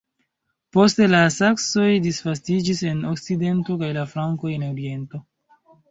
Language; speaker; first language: Esperanto; non-native, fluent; Chinese